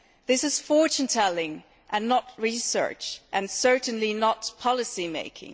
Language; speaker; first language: English; non-native, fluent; German